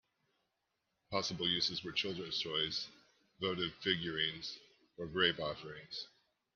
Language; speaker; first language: English; native; English